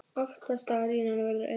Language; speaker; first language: Icelandic; native; Icelandic